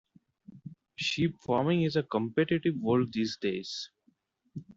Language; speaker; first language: English; non-native, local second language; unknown